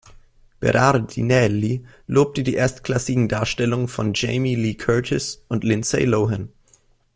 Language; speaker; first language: German; native; German